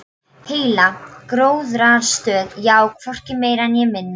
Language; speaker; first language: Icelandic; non-native, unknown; Polish